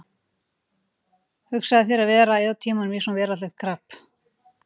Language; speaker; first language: Icelandic; native; Icelandic